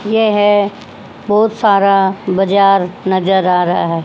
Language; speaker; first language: Hindi; native; Hindi